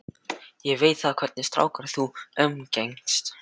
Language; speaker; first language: Icelandic; non-native, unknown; Filipino